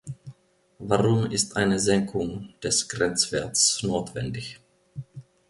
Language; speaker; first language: German; non-native, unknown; Finnish